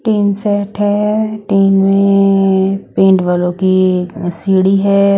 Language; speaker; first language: Hindi; non-native, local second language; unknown